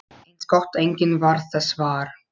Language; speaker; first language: Icelandic; non-native, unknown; Polish